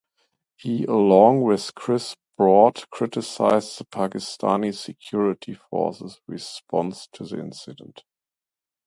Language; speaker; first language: English; non-native, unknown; German